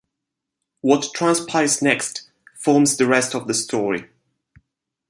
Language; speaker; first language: English; non-native, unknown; Italian